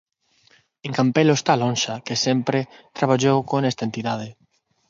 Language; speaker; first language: Galician; non-native, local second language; Spanish